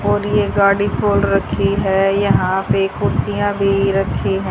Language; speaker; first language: Hindi; native; Hindi